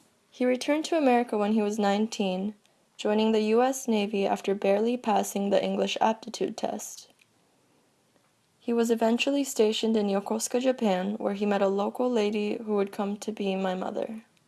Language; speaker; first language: English; early bilingual, other home language; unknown